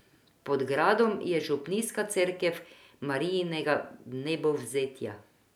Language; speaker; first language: Slovenian; non-native, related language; Croatian